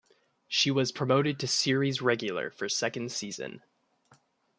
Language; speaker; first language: English; native; English